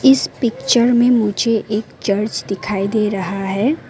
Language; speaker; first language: Hindi; non-native, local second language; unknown